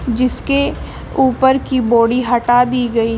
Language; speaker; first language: Hindi; native; Hindi